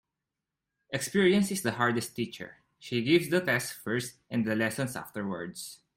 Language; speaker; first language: English; non-native, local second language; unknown